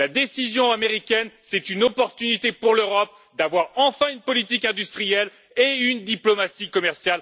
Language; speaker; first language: French; native; French